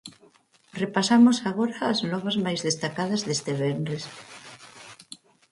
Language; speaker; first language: Galician; native; Galician